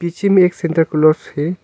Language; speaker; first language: Hindi; non-native, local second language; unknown